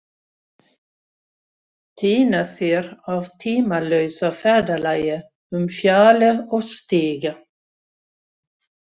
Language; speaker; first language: Icelandic; non-native, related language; Swedish